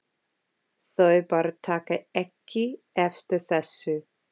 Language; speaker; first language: Icelandic; non-native, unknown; English